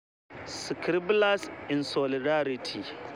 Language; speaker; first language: English; non-native, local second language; Hausa